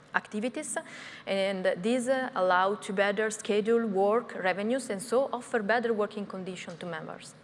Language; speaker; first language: English; non-native, fluent; Italian